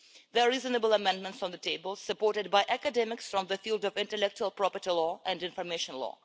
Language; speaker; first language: English; non-native, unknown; Russian